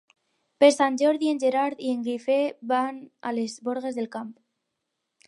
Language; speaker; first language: Catalan; non-native, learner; Spanish